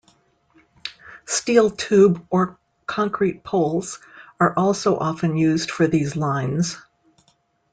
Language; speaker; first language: English; native; English